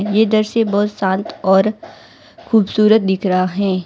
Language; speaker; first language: Hindi; non-native, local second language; Gujarati